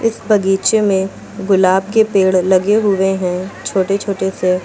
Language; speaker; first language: Hindi; native; Hindi